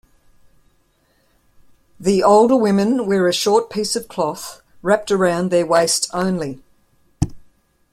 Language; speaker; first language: English; native; English